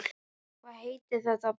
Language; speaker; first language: Icelandic; native; Icelandic